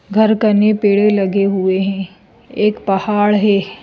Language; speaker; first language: Hindi; native; Hindi